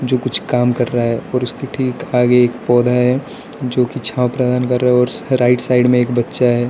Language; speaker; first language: Hindi; non-native, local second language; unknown